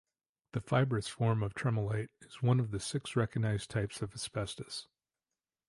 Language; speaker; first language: English; native; English